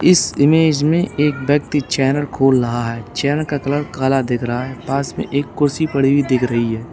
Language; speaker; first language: Hindi; native; Hindi